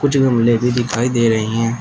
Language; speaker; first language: Hindi; native; Hindi